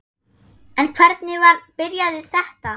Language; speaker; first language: Icelandic; non-native, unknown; German